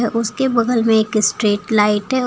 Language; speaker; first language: Hindi; native; Hindi